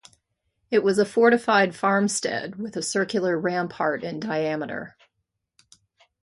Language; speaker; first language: English; native; English